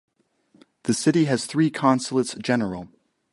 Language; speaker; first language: English; native; English